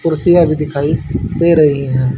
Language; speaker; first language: Hindi; native; Hindi